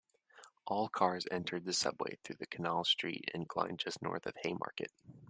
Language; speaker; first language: English; native; English